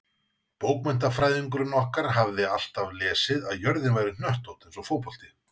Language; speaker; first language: Icelandic; native; Icelandic